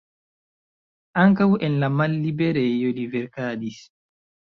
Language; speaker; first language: Esperanto; non-native, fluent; Chinese